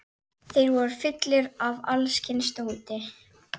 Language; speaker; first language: Icelandic; native; Icelandic